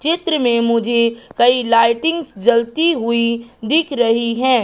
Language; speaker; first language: Hindi; native; Hindi